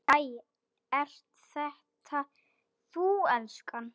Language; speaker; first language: Icelandic; native; Icelandic